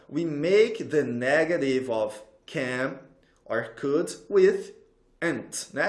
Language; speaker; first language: English; non-native, fluent; Portuguese